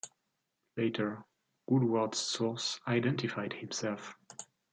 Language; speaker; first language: English; non-native, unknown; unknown